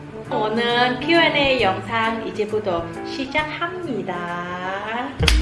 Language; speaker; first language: Korean; non-native, learner; Vietnamese